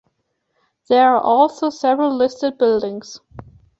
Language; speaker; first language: English; non-native, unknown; German